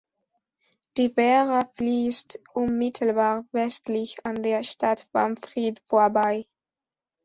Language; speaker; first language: German; non-native, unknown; Spanish